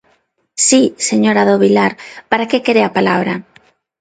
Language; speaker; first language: Galician; non-native, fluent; Spanish